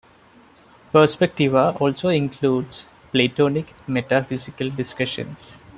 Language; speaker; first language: English; non-native, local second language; Malayalam